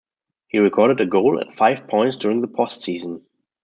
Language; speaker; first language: English; non-native, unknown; German